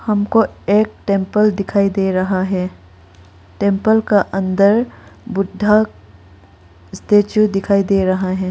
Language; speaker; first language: Hindi; non-native, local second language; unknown